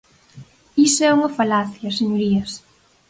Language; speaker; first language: Galician; native; Galician